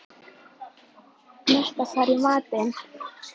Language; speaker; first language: Icelandic; native; Icelandic